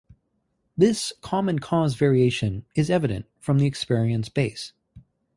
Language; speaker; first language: English; native; English